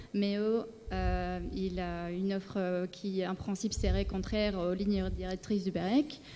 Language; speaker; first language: French; non-native, fluent; Spanish